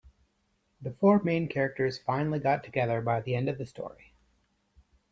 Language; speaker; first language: English; native; English